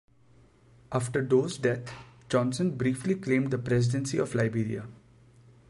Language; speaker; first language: English; non-native, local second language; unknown